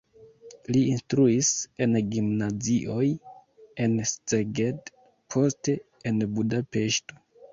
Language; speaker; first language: Esperanto; non-native, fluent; Kinyarwanda